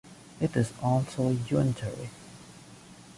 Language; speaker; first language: English; non-native, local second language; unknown